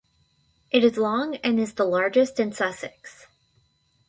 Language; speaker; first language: English; native; English